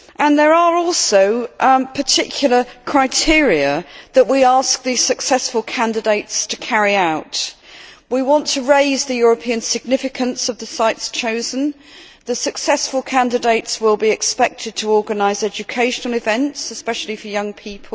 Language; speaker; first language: English; native; English